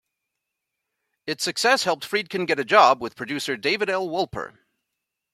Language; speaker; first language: English; native; English